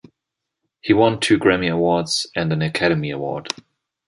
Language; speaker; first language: English; non-native, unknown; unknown